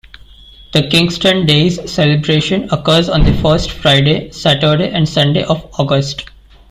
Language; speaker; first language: English; non-native, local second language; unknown